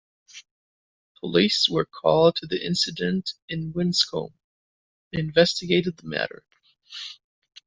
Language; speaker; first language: English; native; English